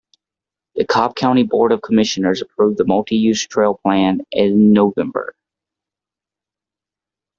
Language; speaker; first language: English; native; English